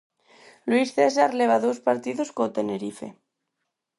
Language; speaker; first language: Galician; non-native, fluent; Spanish